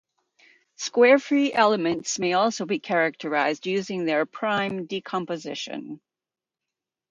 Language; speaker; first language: English; native; English